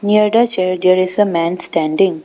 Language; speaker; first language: English; non-native, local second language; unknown